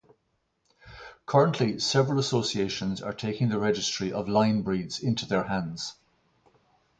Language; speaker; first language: English; native; English